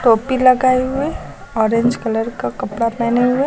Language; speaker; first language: Hindi; native; Hindi